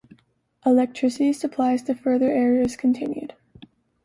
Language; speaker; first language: English; native; English